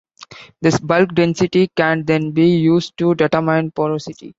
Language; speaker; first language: English; non-native, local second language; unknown